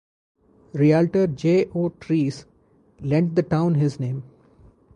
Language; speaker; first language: English; non-native, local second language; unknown